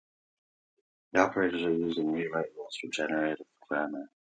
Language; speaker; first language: English; native; English